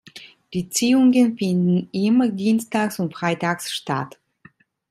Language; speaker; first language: German; non-native, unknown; Italian